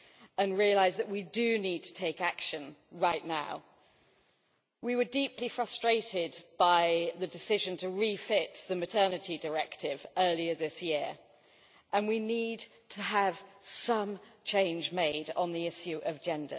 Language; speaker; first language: English; native; English